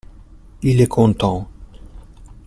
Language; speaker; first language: French; non-native, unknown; Italian